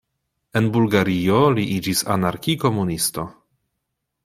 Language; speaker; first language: Esperanto; non-native, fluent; Polish